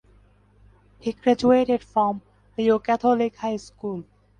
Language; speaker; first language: English; non-native, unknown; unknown